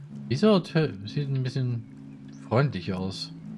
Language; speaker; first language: German; native; German